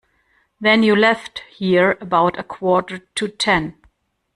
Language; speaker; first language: English; non-native, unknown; German